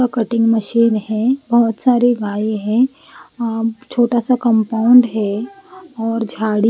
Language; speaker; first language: Hindi; non-native, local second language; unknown